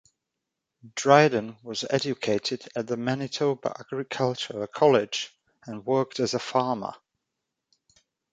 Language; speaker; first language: English; native; English